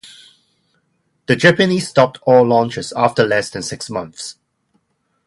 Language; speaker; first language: English; non-native, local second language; Cantonese